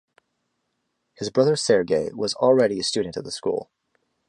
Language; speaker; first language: English; native; English